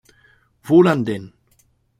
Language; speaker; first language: German; non-native, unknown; French